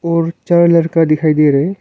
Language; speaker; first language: Hindi; non-native, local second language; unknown